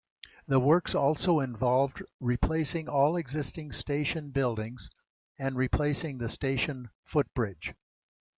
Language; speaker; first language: English; native; English